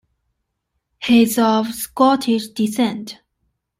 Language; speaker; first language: English; non-native, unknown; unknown